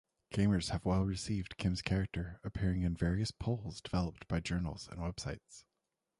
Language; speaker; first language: English; native; English